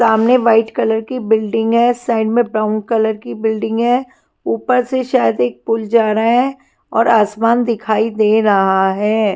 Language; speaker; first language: Hindi; non-native, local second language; Punjabi